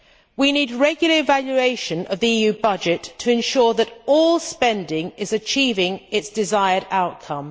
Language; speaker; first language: English; native; English